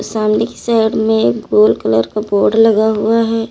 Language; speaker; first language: Hindi; native; Hindi